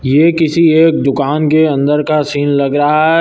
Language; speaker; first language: Hindi; native; Hindi